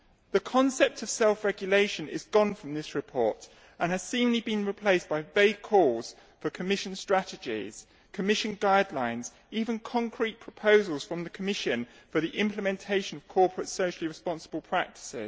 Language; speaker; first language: English; native; English